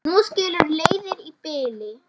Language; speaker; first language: Icelandic; non-native, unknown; German